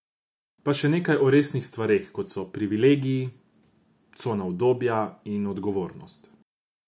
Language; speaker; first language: Slovenian; non-native, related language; Croatian